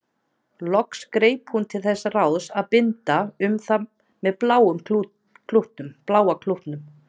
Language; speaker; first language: Icelandic; native; Icelandic